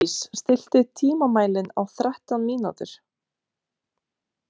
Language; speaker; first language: Icelandic; non-native, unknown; Romanian